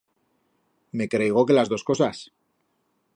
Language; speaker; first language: Aragonese; native; Aragonese